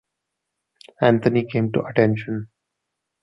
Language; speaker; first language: English; non-native, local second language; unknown